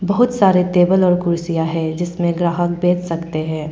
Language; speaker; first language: Hindi; non-native, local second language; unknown